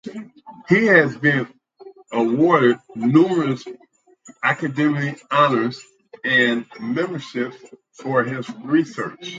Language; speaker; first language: English; native; English